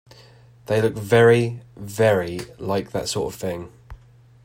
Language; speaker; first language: English; native; English